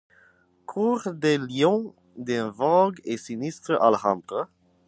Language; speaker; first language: French; non-native, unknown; English